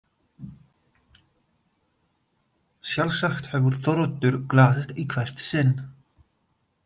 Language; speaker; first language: Icelandic; non-native, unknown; Polish